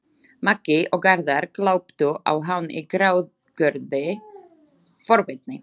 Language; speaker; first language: Icelandic; non-native, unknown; Slovak